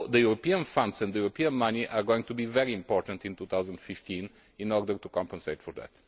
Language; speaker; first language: English; non-native, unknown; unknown